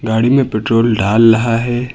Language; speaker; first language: Hindi; native; Hindi